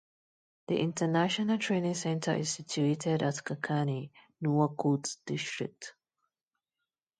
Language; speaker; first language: English; non-native, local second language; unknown